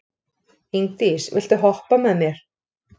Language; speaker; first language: Icelandic; native; Icelandic